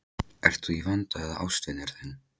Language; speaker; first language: Icelandic; non-native, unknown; Polish